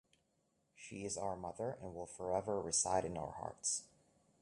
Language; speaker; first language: English; native; English